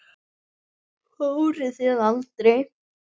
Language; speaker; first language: Icelandic; native; Icelandic